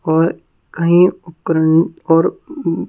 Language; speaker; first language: Hindi; non-native, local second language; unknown